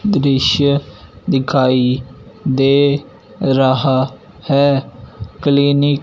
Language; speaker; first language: Hindi; non-native, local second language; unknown